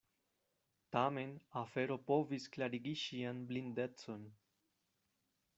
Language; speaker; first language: Esperanto; non-native, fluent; Spanish